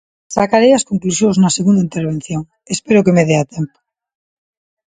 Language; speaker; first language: Galician; non-native, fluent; Spanish